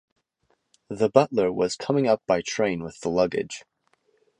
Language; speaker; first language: English; native; English